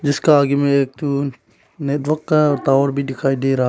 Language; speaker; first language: Hindi; early bilingual, other home language; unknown